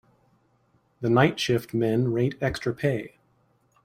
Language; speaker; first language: English; native; English